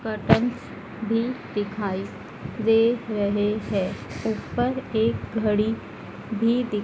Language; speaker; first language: Hindi; native; Hindi